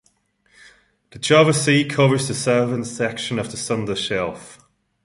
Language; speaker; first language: English; non-native, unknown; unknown